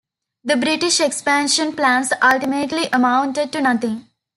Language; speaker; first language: English; non-native, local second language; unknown